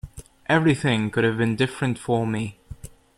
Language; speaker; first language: English; native; English